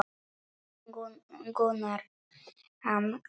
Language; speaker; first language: Icelandic; non-native, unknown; Polish